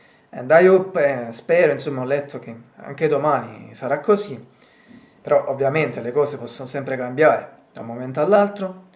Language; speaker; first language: Italian; native; Italian